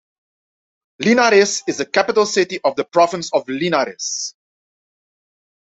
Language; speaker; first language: English; non-native, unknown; Dutch